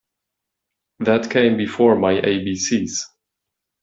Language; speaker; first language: English; non-native, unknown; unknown